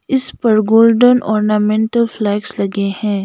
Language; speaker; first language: Hindi; non-native, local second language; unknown